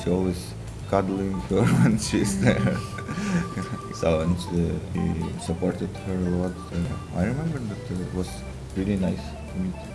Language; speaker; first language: English; non-native, fluent; Russian